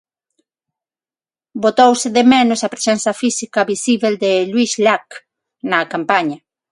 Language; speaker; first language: Galician; non-native, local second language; Spanish